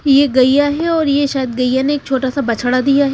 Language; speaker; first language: Hindi; native; Hindi